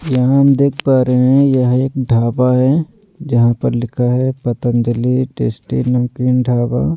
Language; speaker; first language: Hindi; native; Hindi